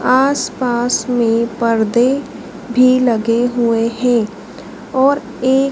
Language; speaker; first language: Hindi; native; Hindi